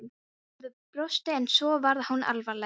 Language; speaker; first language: Icelandic; non-native, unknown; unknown